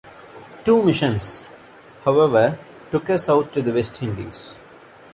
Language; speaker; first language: English; non-native, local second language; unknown